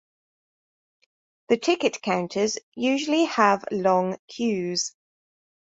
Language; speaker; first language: English; native; English